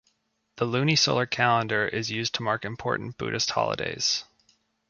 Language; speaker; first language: English; native; English